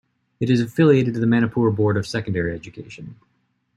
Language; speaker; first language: English; native; English